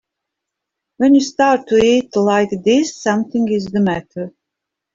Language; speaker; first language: English; native; English